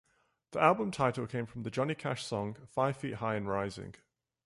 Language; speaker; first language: English; native; English